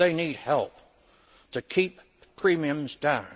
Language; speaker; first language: English; native; English